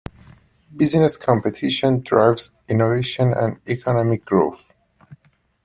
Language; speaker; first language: English; non-native, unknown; Persian